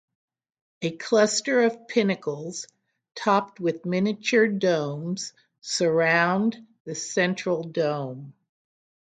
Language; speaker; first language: English; native; English